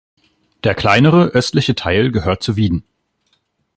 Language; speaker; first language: German; native; German